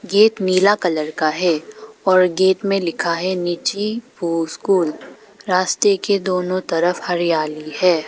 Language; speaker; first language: Hindi; non-native, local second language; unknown